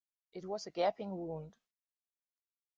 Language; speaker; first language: English; non-native, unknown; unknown